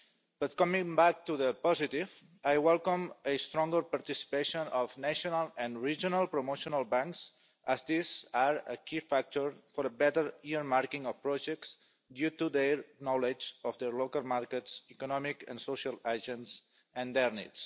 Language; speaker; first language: English; non-native, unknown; Catalan